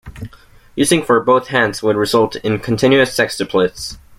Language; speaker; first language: English; native; English